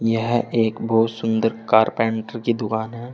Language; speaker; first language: Hindi; native; Hindi